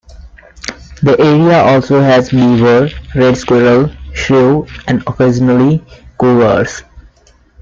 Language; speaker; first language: English; non-native, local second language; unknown